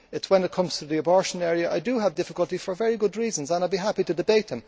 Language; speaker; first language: English; native; English